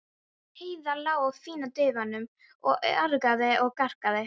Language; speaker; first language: Icelandic; non-native, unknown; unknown